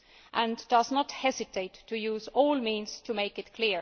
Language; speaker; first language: English; non-native, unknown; Estonian